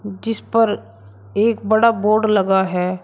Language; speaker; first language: Hindi; native; Hindi